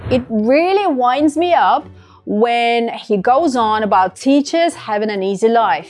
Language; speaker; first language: English; non-native, fluent; Russian